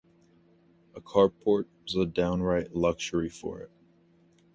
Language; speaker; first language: English; native; English